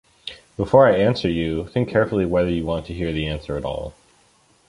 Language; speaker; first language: English; native; English